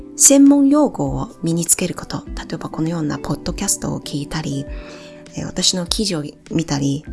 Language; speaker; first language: Japanese; non-native, fluent; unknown